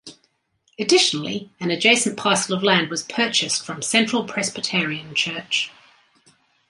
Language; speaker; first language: English; native; English